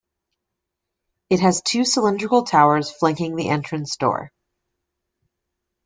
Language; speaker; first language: English; native; English